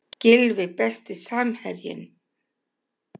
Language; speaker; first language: Icelandic; native; Icelandic